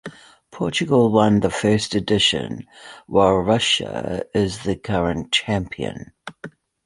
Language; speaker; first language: English; native; English